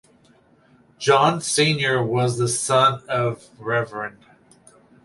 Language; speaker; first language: English; native; English